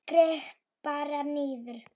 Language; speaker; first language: Icelandic; non-native, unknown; Polish